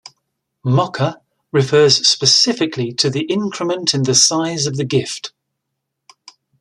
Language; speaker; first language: English; native; English